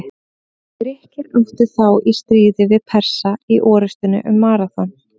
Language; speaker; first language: Icelandic; native; Icelandic